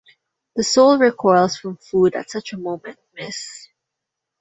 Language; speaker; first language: English; non-native, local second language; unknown